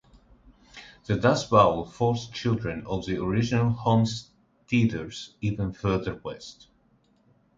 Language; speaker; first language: English; non-native, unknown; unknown